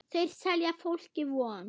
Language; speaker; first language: Icelandic; non-native, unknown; German